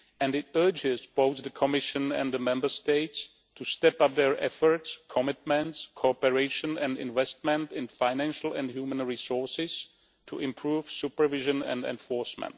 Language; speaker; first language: English; non-native, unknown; Czech